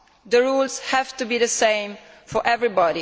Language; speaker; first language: English; non-native, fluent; Italian